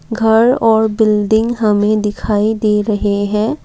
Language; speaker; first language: Hindi; non-native, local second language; Assamese